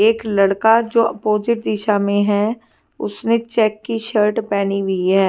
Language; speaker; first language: Hindi; non-native, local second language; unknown